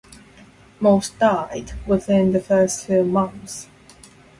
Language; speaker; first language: English; non-native, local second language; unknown